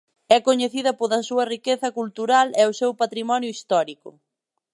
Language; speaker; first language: Galician; native; Galician